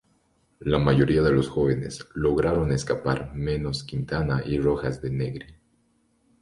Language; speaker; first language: Spanish; native; Spanish